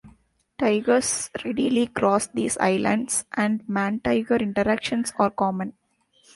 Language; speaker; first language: English; non-native, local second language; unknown